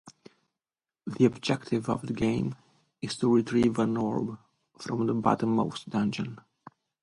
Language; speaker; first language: English; non-native, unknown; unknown